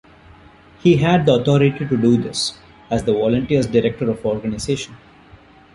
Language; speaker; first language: English; non-native, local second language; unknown